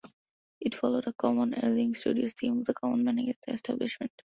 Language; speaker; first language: English; non-native, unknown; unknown